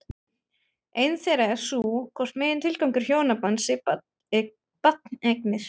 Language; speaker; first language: Icelandic; non-native, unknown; German